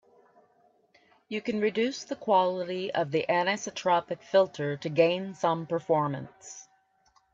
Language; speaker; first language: English; native; English